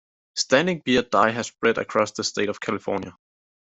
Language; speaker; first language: English; native; English